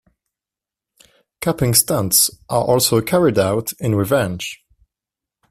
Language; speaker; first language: English; non-native, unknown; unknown